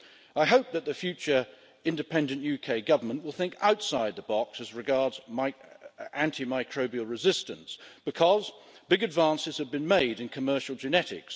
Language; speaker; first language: English; native; English